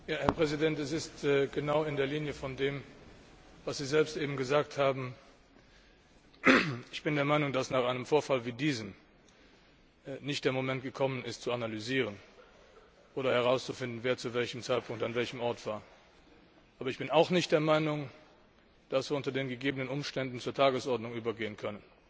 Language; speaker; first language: German; non-native, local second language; Luxembourgish